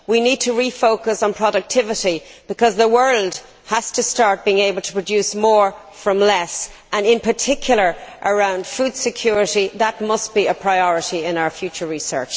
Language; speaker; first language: English; native; English